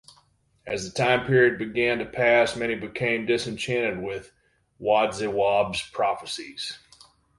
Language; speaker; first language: English; native; English